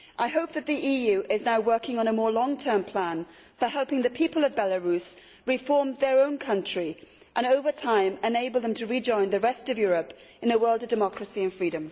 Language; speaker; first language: English; native; English